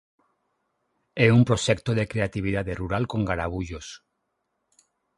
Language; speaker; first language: Galician; non-native, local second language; Spanish